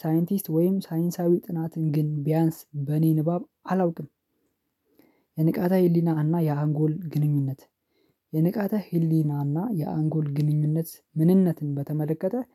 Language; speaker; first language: Amharic; non-native, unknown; Oromo